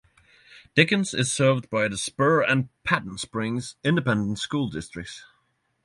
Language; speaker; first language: English; non-native, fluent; Norwegian